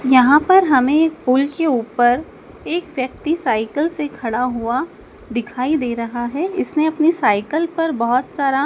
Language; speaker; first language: Hindi; native; Hindi